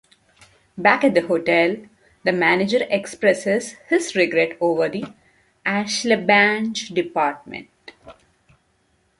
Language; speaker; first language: English; non-native, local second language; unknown